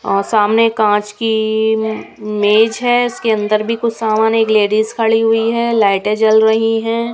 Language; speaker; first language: Hindi; non-native, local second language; Punjabi